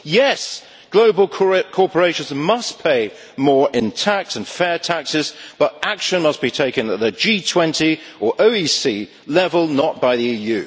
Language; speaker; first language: English; native; English